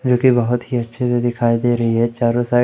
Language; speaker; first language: Hindi; native; Hindi